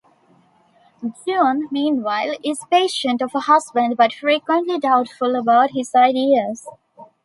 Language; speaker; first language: English; non-native, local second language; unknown